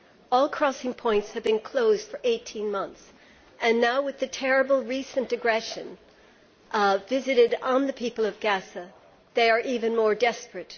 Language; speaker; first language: English; native; English